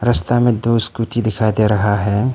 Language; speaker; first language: Hindi; non-native, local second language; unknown